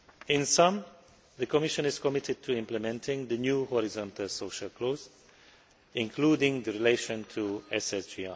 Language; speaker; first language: English; non-native, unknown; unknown